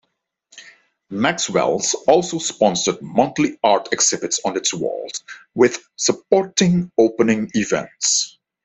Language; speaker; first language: English; non-native, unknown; Dutch